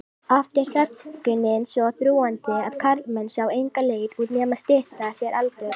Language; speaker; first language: Icelandic; native; Icelandic